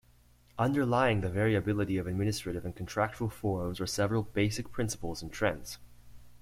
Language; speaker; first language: English; native; English